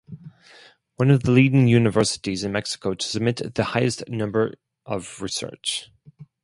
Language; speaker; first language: English; non-native, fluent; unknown